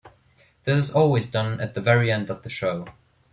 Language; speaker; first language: English; non-native, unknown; German